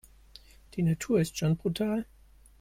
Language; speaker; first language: German; native; German